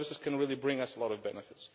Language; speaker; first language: English; non-native, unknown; Lithuanian